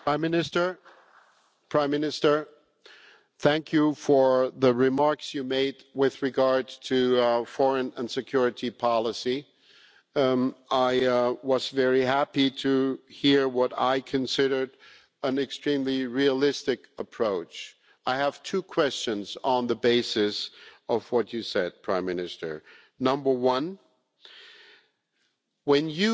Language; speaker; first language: English; non-native, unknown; German